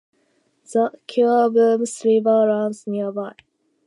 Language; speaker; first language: English; non-native, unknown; Japanese